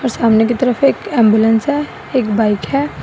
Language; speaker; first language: Hindi; non-native, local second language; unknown